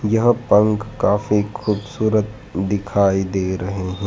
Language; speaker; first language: Hindi; native; Hindi